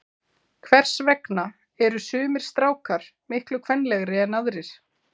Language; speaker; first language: Icelandic; native; Icelandic